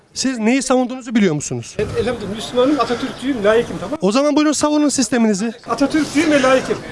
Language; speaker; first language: Turkish; native; Turkish